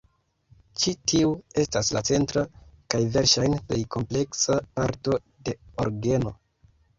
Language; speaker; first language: Esperanto; non-native, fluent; Kinyarwanda